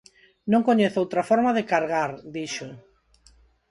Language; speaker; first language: Galician; non-native, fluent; Spanish